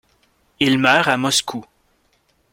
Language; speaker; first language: French; native; French